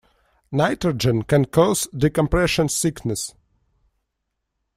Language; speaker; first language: English; non-native, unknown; Russian